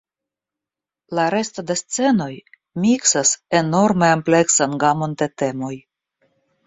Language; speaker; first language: Esperanto; non-native, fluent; Russian